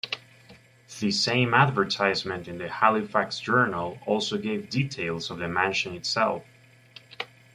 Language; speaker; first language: English; native; English